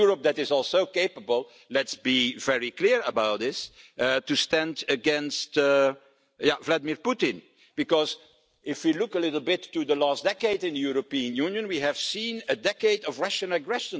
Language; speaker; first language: English; non-native, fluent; Dutch